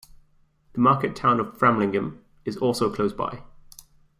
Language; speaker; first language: English; native; English